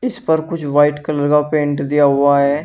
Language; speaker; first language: Hindi; native; Hindi